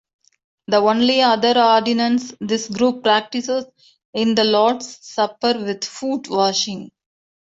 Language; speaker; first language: English; non-native, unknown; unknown